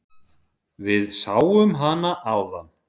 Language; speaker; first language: Icelandic; native; Icelandic